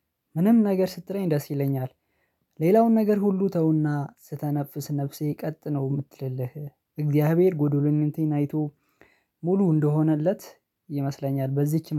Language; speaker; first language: Amharic; non-native, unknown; Oromo